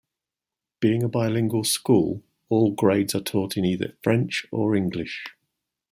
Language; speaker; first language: English; native; English